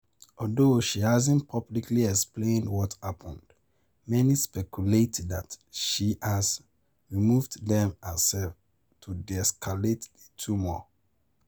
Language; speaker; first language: English; non-native, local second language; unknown